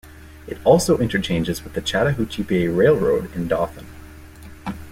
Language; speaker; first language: English; native; English